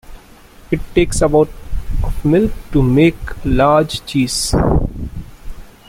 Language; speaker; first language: English; non-native, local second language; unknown